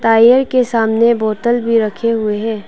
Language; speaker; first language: Hindi; non-native, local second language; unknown